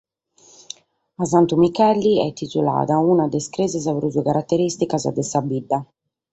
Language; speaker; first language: Sardinian; native; Sardinian